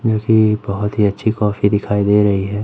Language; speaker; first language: Hindi; native; Hindi